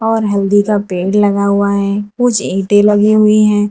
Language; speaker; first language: Hindi; non-native, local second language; Gujarati